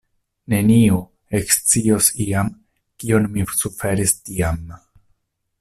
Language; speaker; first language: Esperanto; non-native, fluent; Italian